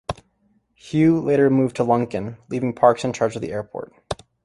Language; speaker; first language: English; native; English